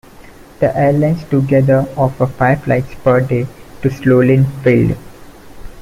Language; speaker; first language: English; non-native, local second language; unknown